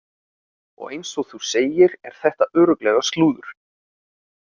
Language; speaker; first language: Icelandic; native; Icelandic